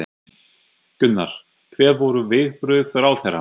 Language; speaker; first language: Icelandic; non-native, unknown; German